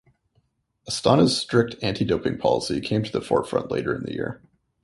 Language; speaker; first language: English; native; English